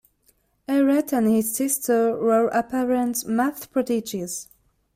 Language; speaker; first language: English; non-native, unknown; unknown